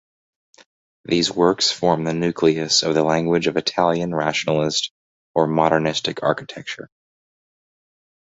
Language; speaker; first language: English; native; English